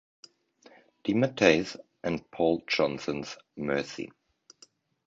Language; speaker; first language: English; non-native, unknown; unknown